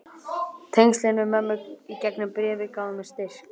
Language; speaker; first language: Icelandic; native; Icelandic